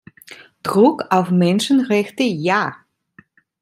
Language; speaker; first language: German; non-native, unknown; Italian